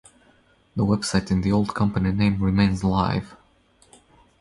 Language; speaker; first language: English; non-native, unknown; Croatian